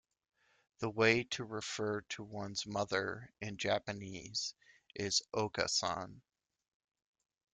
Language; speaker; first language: English; native; English